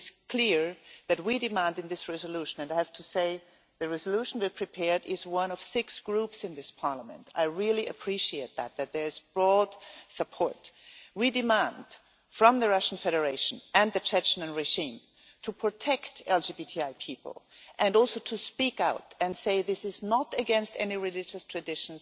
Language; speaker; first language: English; non-native, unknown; German